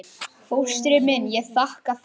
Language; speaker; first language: Icelandic; native; Icelandic